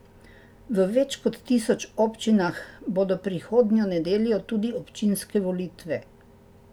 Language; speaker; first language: Slovenian; native; Slovenian